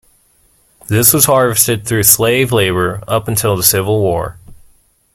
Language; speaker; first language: English; native; English